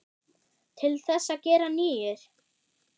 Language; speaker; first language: Icelandic; non-native, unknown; German